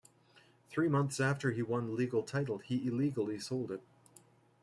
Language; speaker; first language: English; native; English